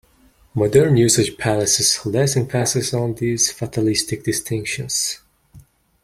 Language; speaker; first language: English; non-native, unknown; Mongolian